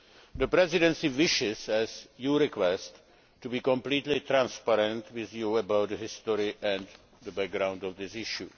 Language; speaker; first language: English; non-native, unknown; Czech